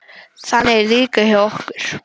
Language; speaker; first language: Icelandic; non-native, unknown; English